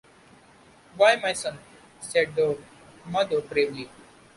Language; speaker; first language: English; non-native, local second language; Marathi